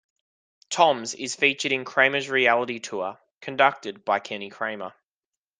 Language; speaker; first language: English; native; English